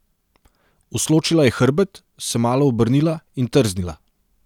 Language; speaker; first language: Slovenian; non-native, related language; Serbian